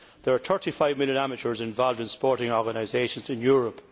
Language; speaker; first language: English; native; English